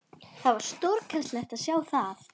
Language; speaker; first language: Icelandic; native; Icelandic